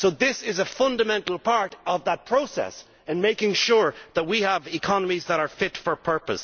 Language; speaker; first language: English; native; English